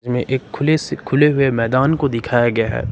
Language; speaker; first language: Hindi; native; Hindi